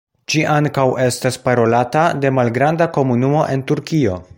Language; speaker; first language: Esperanto; non-native, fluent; Polish